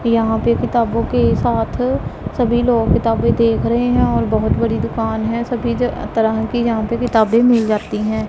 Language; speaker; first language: Hindi; non-native, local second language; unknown